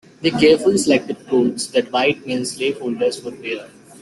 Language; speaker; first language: English; native; English